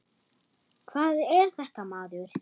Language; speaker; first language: Icelandic; non-native, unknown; German